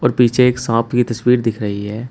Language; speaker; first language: Hindi; native; Hindi